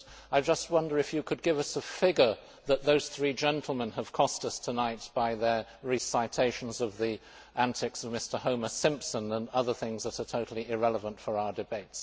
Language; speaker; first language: English; native; English